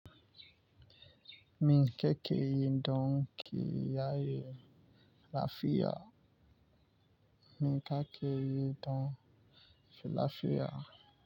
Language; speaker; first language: Hausa; non-native, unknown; Yoruba